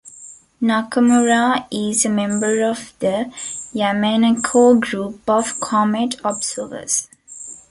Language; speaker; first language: English; non-native, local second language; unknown